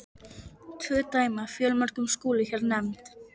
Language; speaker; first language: Icelandic; non-native, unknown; Polish